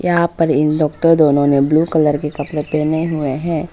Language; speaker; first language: Hindi; non-native, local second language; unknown